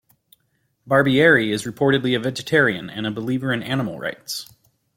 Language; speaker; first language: English; native; English